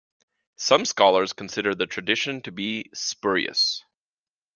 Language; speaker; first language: English; native; English